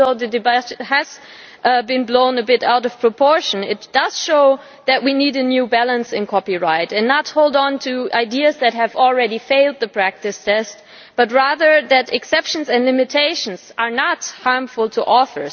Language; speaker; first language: English; non-native, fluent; German